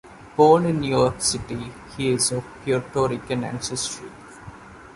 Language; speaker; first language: English; non-native, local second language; Malayalam